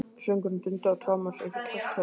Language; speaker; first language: Icelandic; native; Icelandic